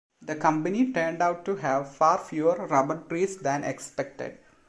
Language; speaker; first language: English; non-native, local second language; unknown